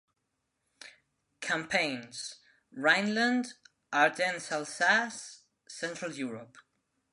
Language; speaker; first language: English; non-native, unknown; Spanish